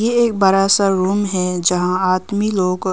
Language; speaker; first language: Hindi; early bilingual, other home language; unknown